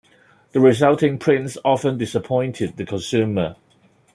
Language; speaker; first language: English; non-native, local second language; Cantonese